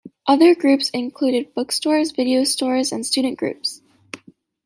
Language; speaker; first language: English; native; English